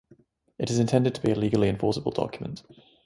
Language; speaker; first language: English; native; English